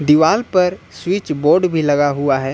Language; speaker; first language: Hindi; native; Hindi